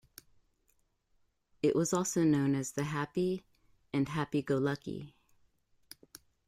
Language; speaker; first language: English; native; English